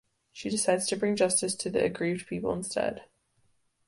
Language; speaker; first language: English; native; English